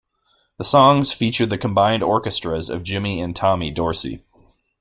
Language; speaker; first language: English; native; English